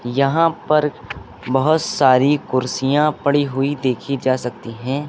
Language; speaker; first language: Hindi; native; Hindi